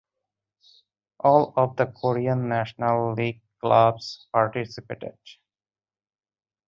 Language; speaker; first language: English; non-native, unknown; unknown